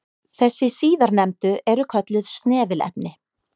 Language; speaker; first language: Icelandic; native; Icelandic